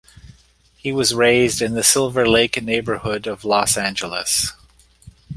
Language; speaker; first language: English; native; English